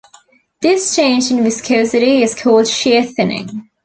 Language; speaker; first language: English; native; English